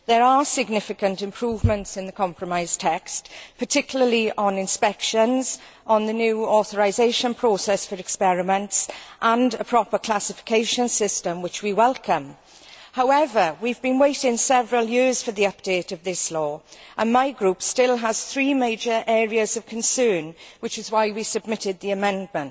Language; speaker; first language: English; native; English